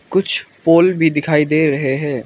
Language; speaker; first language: Hindi; non-native, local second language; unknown